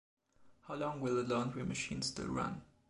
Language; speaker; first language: English; non-native, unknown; German